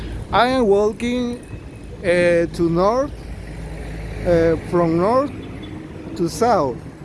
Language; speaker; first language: English; non-native, learner; Spanish